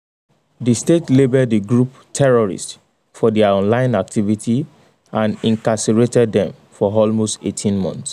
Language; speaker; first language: English; non-native, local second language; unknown